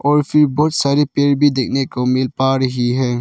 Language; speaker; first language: Hindi; non-native, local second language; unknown